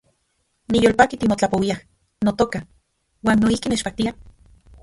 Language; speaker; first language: Central Puebla Nahuatl; non-native, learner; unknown